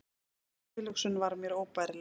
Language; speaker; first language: Icelandic; native; Icelandic